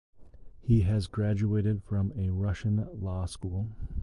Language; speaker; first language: English; native; English